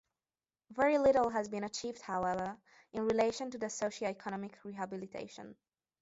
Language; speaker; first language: English; non-native, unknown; Hungarian